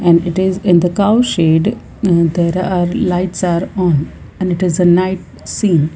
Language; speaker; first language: English; non-native, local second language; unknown